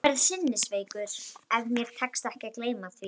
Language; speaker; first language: Icelandic; native; Icelandic